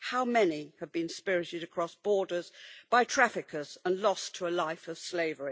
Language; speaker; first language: English; native; English